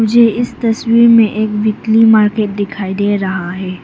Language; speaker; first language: Hindi; non-native, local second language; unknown